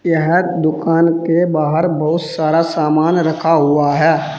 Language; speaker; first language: Hindi; native; Hindi